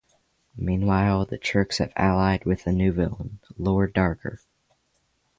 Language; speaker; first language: English; native; English